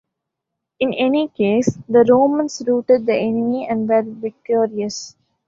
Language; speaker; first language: English; non-native, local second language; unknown